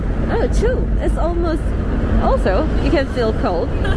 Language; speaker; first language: English; non-native, learner; Korean